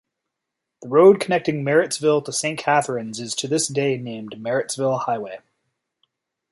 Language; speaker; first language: English; native; English